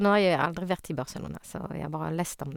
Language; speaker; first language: Norwegian; non-native, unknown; French